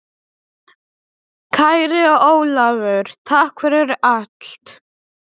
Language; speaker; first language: Icelandic; non-native, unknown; Polish